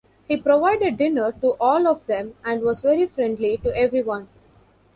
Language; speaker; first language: English; non-native, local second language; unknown